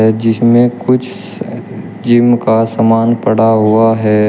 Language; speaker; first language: Hindi; native; Hindi